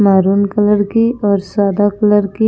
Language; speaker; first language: Hindi; non-native, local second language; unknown